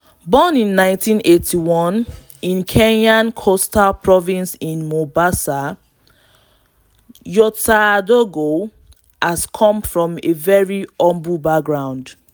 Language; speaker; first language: English; non-native, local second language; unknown